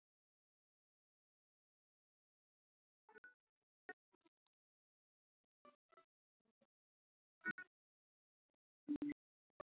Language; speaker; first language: Icelandic; native; Icelandic